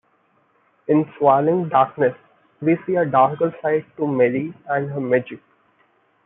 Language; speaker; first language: English; non-native, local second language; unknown